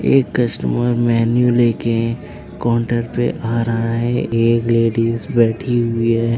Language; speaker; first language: Hindi; native; Hindi